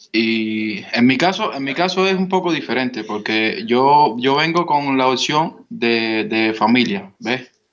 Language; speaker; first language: Spanish; native; Spanish